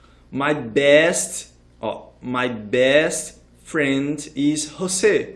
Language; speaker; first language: English; non-native, fluent; Portuguese